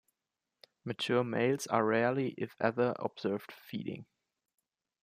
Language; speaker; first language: English; non-native, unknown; German